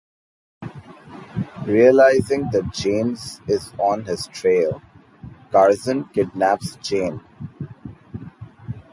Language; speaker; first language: English; non-native, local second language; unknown